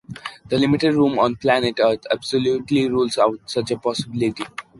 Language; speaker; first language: English; non-native, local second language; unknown